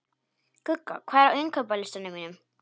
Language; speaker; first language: Icelandic; non-native, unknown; Polish